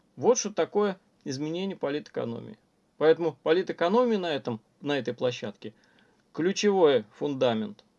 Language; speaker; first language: Russian; native; Russian